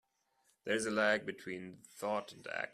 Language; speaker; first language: English; non-native, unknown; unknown